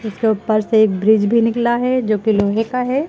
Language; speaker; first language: Hindi; native; Hindi